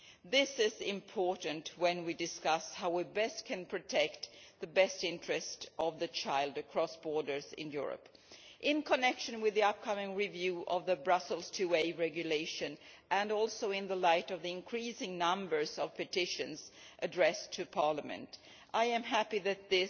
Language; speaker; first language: English; non-native, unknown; Swedish